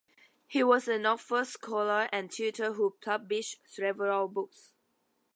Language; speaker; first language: English; non-native, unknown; Thai